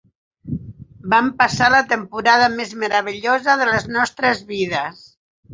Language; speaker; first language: Catalan; non-native, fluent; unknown